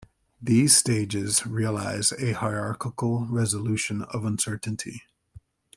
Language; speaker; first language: English; native; English